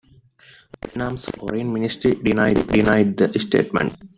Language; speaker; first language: English; non-native, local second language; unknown